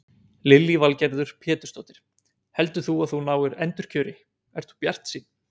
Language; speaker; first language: Icelandic; native; Icelandic